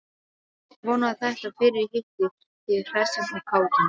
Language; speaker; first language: Icelandic; non-native, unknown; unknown